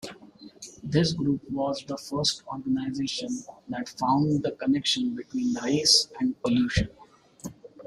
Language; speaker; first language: English; non-native, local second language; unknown